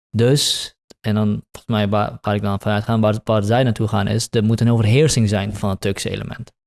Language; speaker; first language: Dutch; early bilingual, other home language; Kurdish